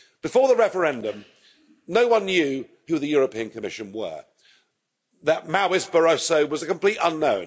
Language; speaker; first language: English; native; English